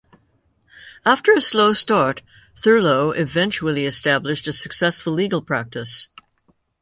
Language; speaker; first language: English; native; English